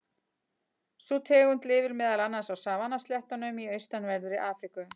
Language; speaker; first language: Icelandic; native; Icelandic